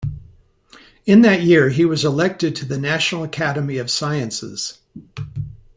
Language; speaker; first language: English; native; English